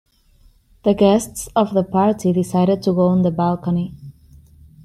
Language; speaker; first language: English; native; English